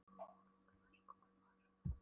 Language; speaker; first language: Icelandic; non-native, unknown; Polish